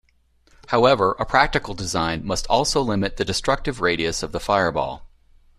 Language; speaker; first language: English; native; English